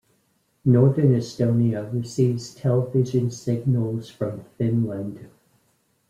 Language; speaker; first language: English; native; English